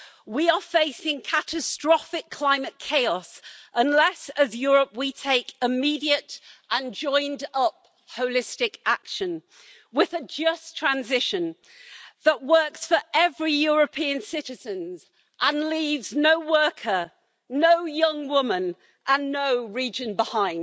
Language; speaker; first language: English; native; English